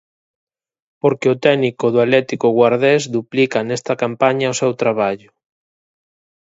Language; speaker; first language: Galician; native; Galician